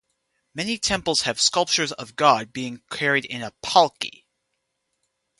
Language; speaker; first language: English; native; English